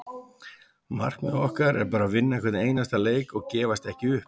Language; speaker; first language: Icelandic; native; Icelandic